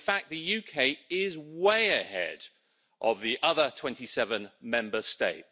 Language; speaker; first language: English; native; English